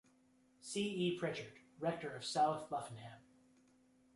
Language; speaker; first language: English; native; English